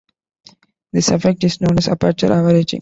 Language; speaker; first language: English; non-native, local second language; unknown